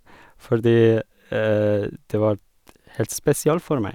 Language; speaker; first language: Norwegian; non-native, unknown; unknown